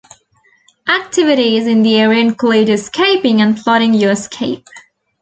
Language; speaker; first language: English; native; English